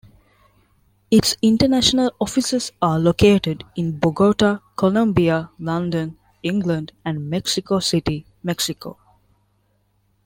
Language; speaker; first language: English; non-native, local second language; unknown